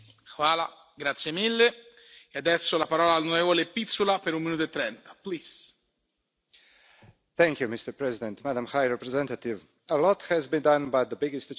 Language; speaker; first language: English; non-native, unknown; Croatian